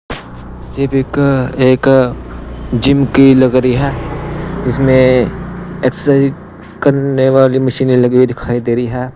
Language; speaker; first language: Hindi; non-native, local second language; Punjabi